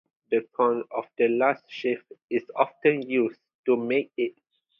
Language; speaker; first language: English; non-native, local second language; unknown